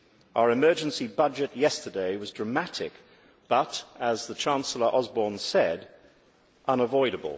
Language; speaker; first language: English; native; English